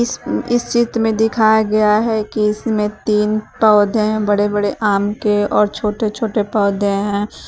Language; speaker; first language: Hindi; native; Hindi